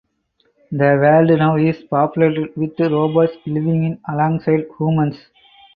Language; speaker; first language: English; non-native, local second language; Tamil